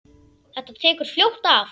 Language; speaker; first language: Icelandic; native; Icelandic